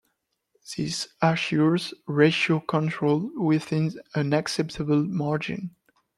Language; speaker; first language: English; non-native, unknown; French